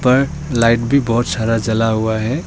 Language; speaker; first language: Hindi; non-native, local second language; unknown